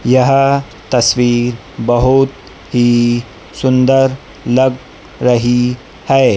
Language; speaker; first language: Hindi; native; Hindi